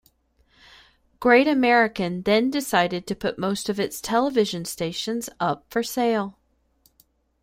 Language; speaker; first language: English; native; English